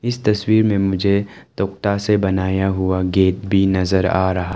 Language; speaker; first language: Hindi; non-native, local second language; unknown